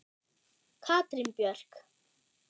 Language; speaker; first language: Icelandic; non-native, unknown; German